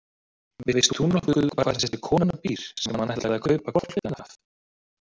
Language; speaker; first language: Icelandic; native; Icelandic